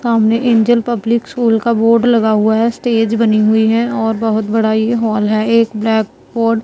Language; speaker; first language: Hindi; non-native, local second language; Punjabi